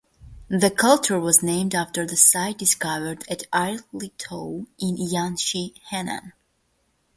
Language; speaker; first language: English; non-native, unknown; Georgian